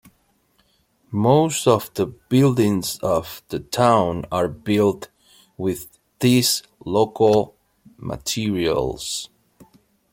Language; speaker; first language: English; non-native, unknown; Spanish